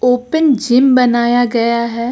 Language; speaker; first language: Hindi; native; Hindi